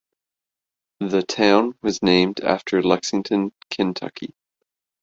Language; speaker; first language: English; native; English